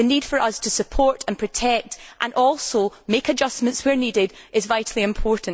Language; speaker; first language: English; native; English